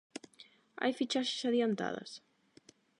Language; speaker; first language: Galician; non-native, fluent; Spanish